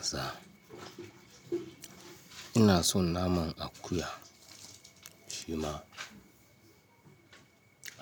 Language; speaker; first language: Hausa; non-native, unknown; Yoruba